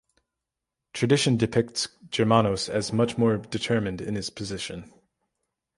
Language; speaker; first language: English; native; English